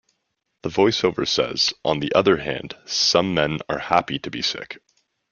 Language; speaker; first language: English; native; English